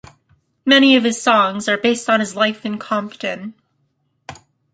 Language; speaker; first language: English; native; English